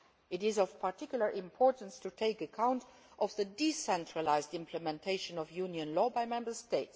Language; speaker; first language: English; non-native, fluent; Luxembourgish